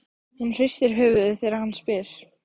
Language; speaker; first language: Icelandic; native; Icelandic